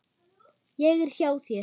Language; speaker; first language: Icelandic; non-native, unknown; German